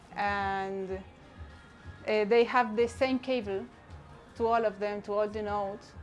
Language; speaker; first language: English; non-native, learner; Spanish